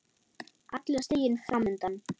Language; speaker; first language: Icelandic; non-native, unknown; German